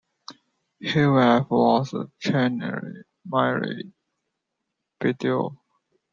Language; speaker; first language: English; non-native, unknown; Chinese